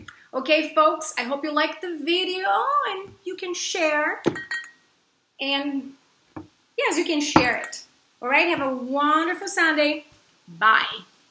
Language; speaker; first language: English; non-native, fluent; Portuguese